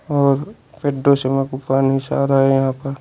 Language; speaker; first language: Hindi; native; Hindi